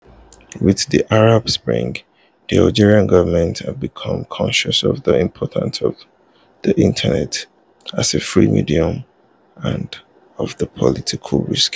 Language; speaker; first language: English; non-native, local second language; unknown